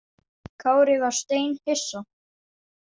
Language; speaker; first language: Icelandic; non-native, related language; Danish